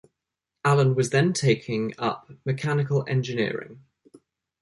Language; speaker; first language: English; native; English